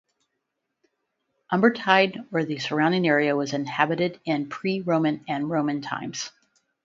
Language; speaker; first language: English; native; English